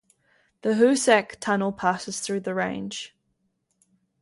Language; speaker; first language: English; native; English